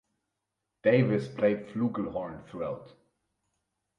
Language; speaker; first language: English; non-native, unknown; German